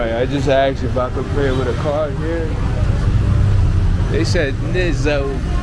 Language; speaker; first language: English; native; English